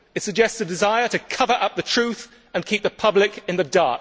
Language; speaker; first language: English; native; English